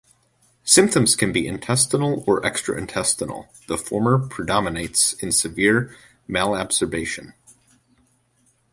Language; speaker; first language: English; native; English